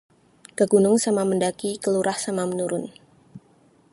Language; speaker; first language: Indonesian; native; Indonesian